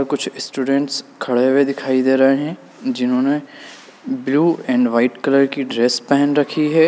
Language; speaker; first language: Hindi; native; Hindi